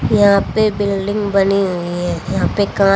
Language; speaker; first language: Hindi; native; Hindi